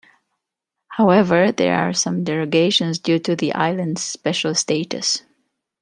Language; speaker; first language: English; native; English